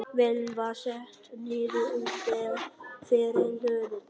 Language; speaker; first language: Icelandic; non-native, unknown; Vietnamese